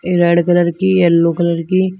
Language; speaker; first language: Hindi; native; Hindi